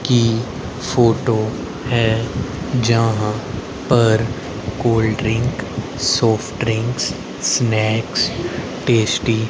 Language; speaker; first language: Hindi; native; Hindi